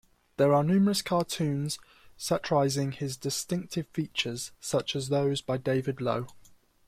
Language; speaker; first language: English; native; English